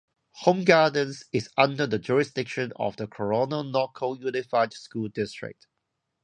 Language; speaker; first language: English; non-native, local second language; Cantonese